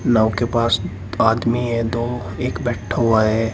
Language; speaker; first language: Hindi; native; Hindi